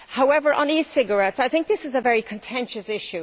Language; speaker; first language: English; native; English